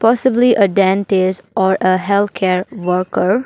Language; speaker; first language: English; non-native, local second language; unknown